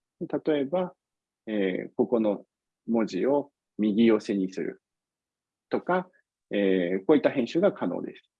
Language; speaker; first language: Japanese; non-native, fluent; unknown